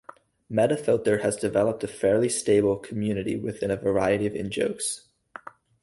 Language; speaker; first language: English; native; English